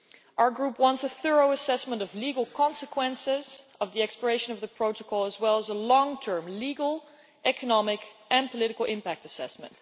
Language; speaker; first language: English; non-native, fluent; Dutch